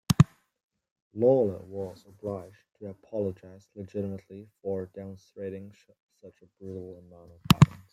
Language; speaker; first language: English; non-native, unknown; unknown